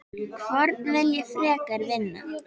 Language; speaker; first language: Icelandic; native; Icelandic